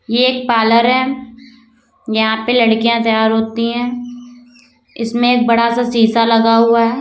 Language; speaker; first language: Hindi; native; Hindi